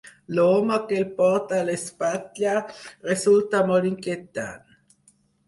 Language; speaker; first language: Catalan; non-native, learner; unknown